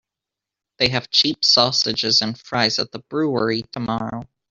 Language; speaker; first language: English; native; English